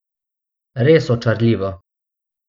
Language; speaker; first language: Slovenian; non-native, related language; Bosnian